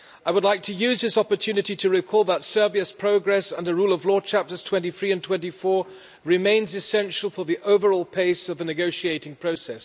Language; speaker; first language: English; non-native, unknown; German